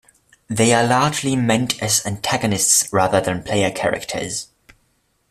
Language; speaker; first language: English; non-native, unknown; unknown